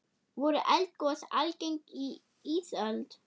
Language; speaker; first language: Icelandic; non-native, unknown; German